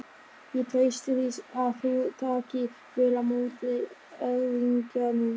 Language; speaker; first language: Icelandic; non-native, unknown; German